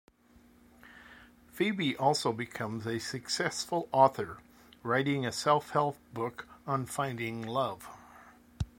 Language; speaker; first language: English; native; English